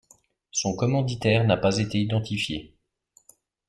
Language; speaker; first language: French; native; French